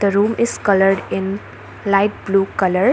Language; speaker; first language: English; non-native, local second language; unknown